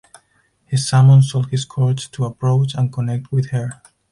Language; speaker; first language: English; non-native, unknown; Spanish